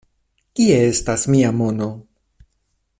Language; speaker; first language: Esperanto; non-native, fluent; Spanish